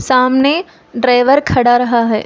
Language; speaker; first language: Hindi; non-native, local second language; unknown